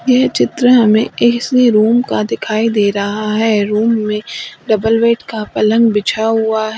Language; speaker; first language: Hindi; native; Hindi